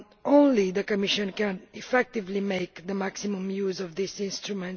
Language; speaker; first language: English; non-native, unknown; Romanian